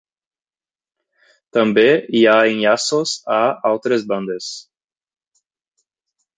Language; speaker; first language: Catalan; non-native, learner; Portuguese